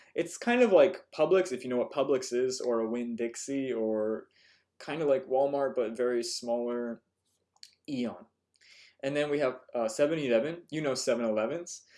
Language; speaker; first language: English; native; English